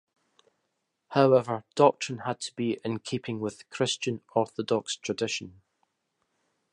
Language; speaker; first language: English; native; English